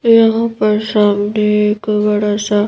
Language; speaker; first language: Hindi; native; Hindi